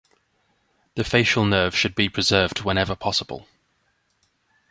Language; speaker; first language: English; native; English